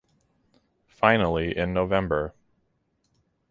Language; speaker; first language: English; native; English